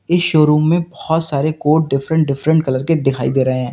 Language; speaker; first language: Hindi; native; Hindi